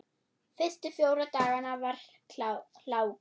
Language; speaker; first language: Icelandic; non-native, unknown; German